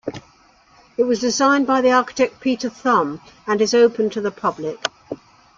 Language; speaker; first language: English; native; English